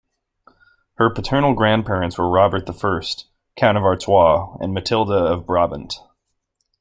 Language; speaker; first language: English; native; English